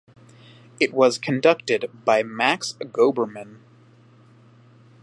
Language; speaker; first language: English; native; English